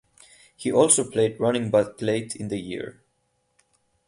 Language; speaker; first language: English; non-native, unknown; Catalan